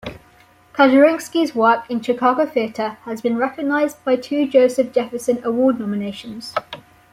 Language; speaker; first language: English; native; English